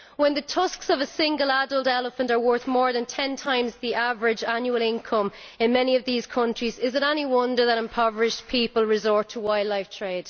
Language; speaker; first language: English; native; English